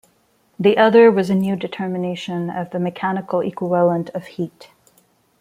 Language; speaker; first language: English; non-native, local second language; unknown